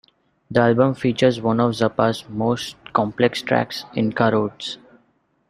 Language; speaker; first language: English; non-native, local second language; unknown